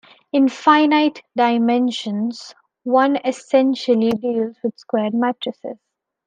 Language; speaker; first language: English; non-native, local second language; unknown